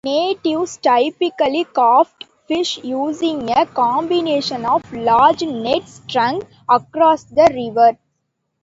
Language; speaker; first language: English; non-native, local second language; Tamil